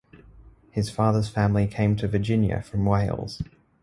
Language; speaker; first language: English; native; English